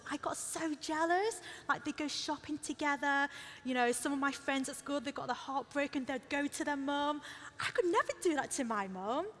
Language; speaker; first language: English; early bilingual, other home language; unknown